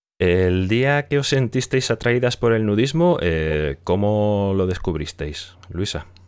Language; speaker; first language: Spanish; native; Spanish